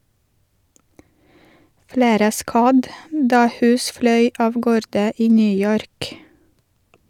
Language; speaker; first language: Norwegian; non-native, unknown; Russian